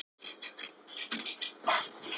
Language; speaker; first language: Icelandic; non-native, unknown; Thai